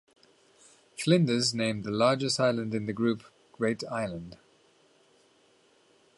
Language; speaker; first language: English; native; English